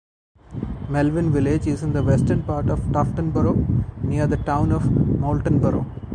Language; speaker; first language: English; non-native, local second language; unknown